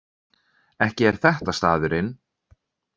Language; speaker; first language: Icelandic; native; Icelandic